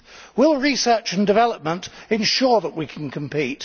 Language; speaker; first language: English; native; English